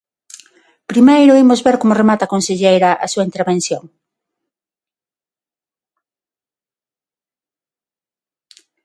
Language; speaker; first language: Galician; non-native, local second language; Spanish